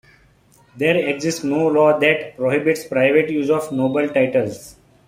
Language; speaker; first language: English; non-native, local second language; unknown